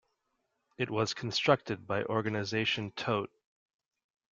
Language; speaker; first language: English; native; English